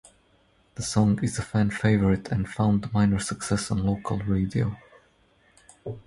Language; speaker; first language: English; non-native, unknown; Croatian